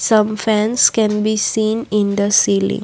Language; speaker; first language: English; non-native, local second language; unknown